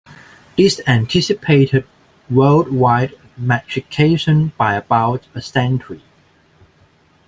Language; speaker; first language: English; non-native, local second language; Cantonese